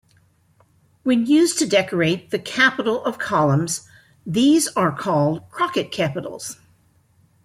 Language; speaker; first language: English; native; English